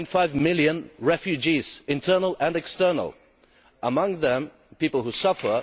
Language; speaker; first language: English; non-native, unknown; Bulgarian